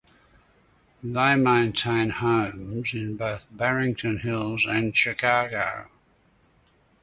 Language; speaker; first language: English; native; English